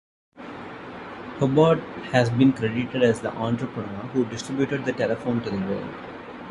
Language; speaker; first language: English; non-native, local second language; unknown